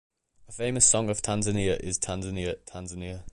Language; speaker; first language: English; native; English